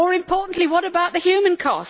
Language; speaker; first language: English; native; English